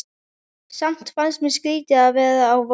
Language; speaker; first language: Icelandic; native; Icelandic